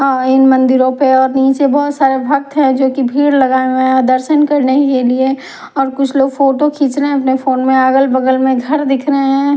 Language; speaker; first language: Hindi; non-native, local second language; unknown